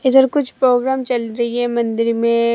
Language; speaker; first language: Hindi; non-native, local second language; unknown